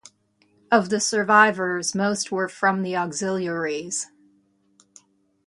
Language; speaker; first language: English; native; English